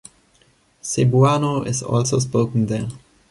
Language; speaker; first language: English; non-native, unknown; German